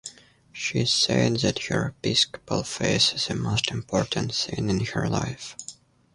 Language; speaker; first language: English; native; English